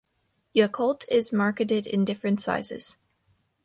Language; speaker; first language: English; native; English